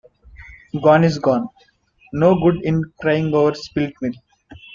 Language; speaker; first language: English; non-native, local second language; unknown